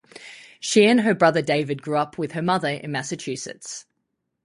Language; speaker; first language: English; native; English